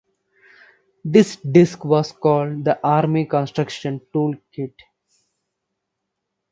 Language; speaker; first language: English; non-native, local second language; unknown